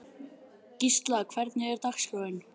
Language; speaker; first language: Icelandic; native; Icelandic